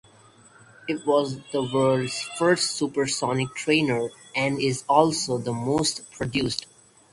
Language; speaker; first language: English; native; English